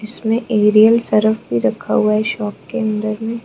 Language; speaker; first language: Hindi; non-native, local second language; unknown